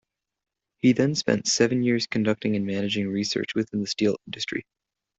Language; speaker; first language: English; non-native, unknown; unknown